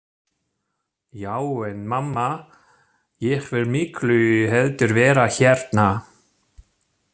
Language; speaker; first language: Icelandic; non-native, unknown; German